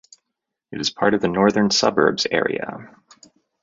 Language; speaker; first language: English; native; English